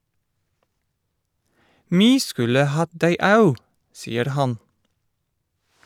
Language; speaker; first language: Norwegian; non-native, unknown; Polish